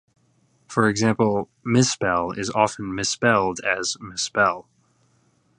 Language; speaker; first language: English; native; English